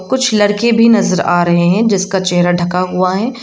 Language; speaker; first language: Hindi; non-native, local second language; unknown